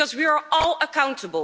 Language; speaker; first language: English; non-native, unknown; Dutch